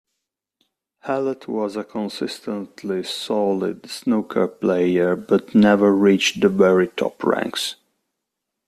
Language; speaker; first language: English; non-native, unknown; Italian